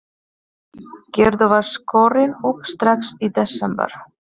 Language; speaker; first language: Icelandic; non-native, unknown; Polish